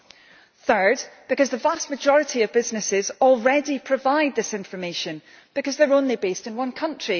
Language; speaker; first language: English; native; English